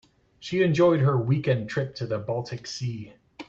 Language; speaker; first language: English; native; English